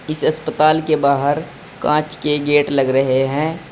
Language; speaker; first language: Hindi; native; Hindi